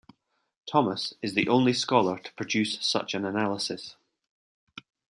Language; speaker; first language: English; native; English